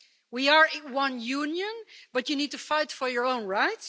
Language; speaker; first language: English; non-native, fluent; Dutch